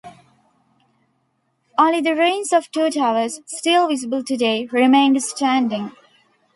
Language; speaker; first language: English; non-native, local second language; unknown